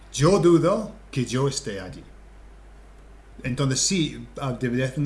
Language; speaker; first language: Spanish; non-native, fluent; English